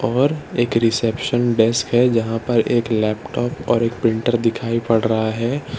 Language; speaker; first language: Hindi; non-native, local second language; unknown